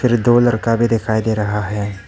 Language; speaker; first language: Hindi; non-native, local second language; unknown